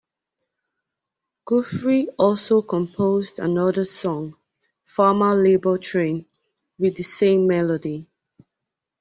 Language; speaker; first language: English; non-native, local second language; Yoruba